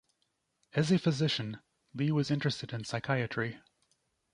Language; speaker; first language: English; native; English